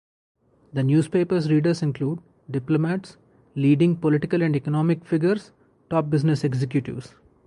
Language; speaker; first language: English; non-native, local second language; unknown